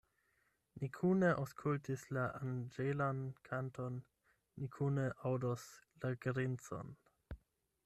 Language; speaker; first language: Esperanto; non-native, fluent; German